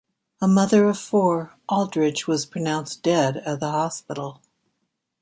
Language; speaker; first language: English; native; English